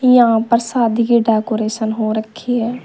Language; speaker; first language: Hindi; native; Hindi